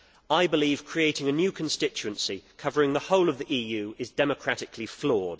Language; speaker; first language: English; native; English